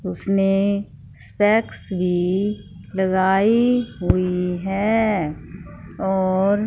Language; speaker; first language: Hindi; non-native, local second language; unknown